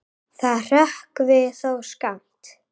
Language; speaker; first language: Icelandic; native; Icelandic